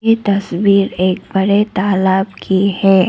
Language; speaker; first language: Hindi; non-native, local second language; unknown